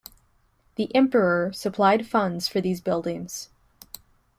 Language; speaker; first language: English; native; English